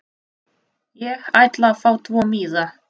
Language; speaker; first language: Icelandic; non-native, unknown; Russian